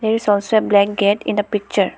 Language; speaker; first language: English; non-native, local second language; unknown